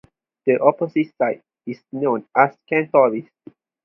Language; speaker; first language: English; non-native, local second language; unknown